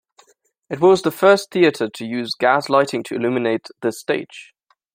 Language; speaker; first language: English; non-native, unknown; German